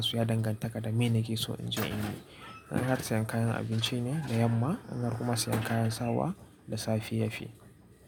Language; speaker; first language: Hausa; native; Hausa